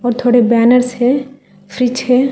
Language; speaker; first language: Hindi; non-native, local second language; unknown